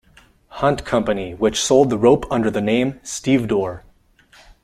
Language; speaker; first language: English; non-native, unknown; French